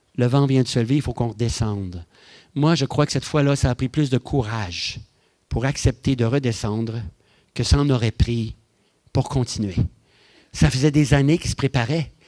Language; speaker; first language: French; native; French